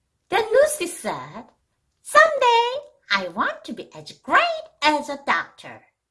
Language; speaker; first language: English; non-native, fluent; Korean